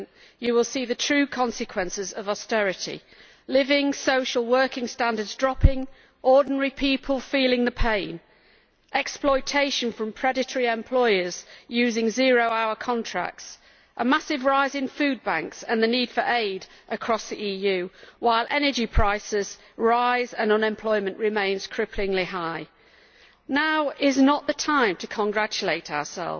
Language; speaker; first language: English; native; English